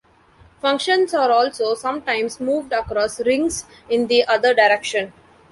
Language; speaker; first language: English; non-native, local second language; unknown